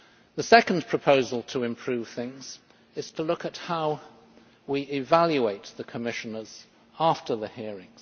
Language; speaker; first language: English; native; English